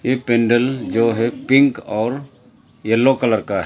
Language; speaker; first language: Hindi; non-native, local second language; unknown